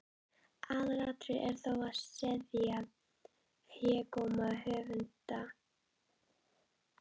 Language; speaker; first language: Icelandic; native; Icelandic